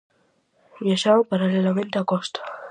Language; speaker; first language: Galician; native; Galician